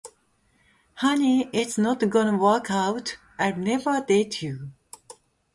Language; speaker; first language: English; non-native, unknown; Japanese